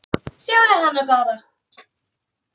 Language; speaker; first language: Icelandic; non-native, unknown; English